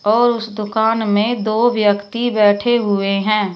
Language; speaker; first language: Hindi; native; Hindi